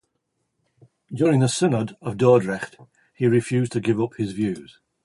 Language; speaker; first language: English; native; English